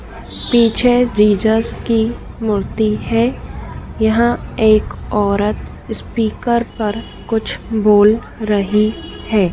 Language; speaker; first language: Hindi; native; Hindi